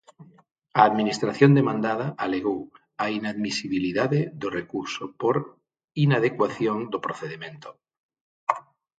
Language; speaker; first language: Galician; native; Galician